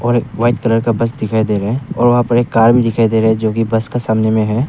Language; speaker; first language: Hindi; early bilingual, other home language; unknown